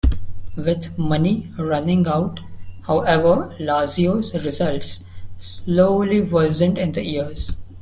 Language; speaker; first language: English; non-native, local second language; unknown